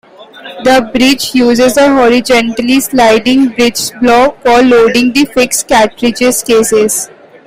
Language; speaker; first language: English; non-native, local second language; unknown